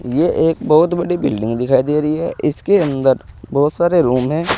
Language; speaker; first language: Hindi; native; Hindi